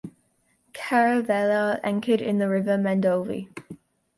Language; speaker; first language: English; native; English